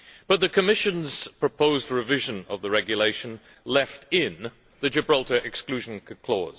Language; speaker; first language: English; native; English